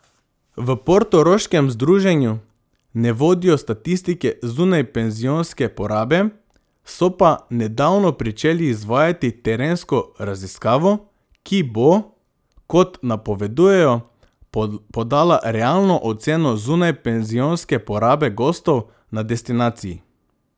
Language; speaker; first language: Slovenian; non-native, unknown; Macedonian